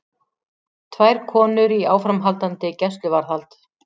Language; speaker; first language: Icelandic; native; Icelandic